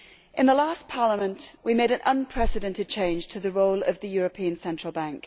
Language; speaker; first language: English; native; English